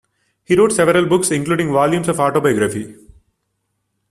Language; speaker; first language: English; non-native, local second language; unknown